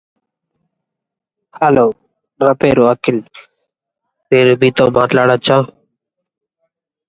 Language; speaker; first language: English; native; English